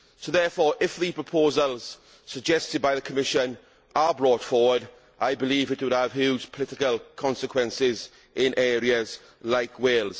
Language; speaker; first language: English; native; English